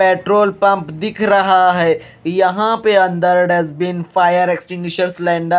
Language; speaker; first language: Hindi; non-native, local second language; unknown